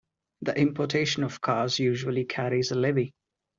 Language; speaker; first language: English; non-native, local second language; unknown